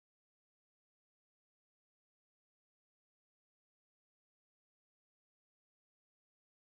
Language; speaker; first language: Hausa; native; Hausa